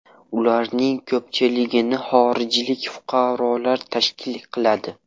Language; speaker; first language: Uzbek; non-native, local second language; Russian